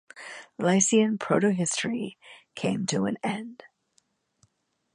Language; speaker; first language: English; native; English